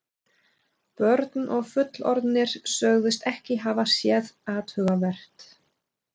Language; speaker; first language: Icelandic; non-native, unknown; German